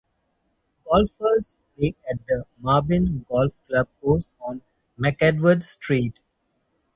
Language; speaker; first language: English; non-native, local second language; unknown